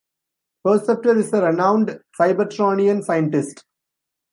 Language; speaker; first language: English; non-native, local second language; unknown